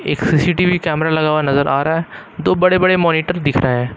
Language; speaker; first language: Hindi; native; Hindi